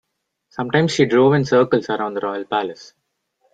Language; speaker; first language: English; non-native, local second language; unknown